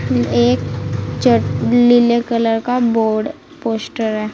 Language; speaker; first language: Hindi; native; Hindi